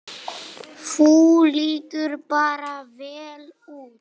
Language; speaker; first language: Icelandic; non-native, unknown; Polish